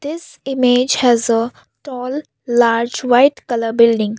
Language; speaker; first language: English; non-native, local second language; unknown